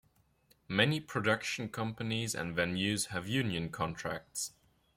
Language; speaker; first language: English; non-native, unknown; German